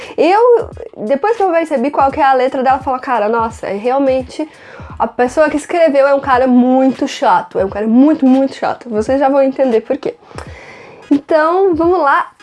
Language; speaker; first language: Portuguese; non-native, fluent; French